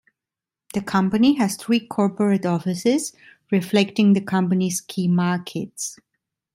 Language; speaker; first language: English; non-native, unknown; Italian